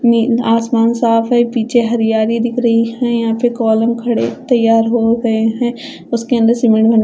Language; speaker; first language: Hindi; non-native, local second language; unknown